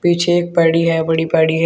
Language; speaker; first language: Hindi; native; Hindi